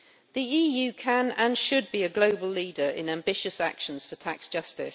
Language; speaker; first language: English; native; English